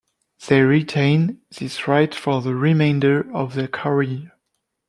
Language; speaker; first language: English; non-native, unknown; French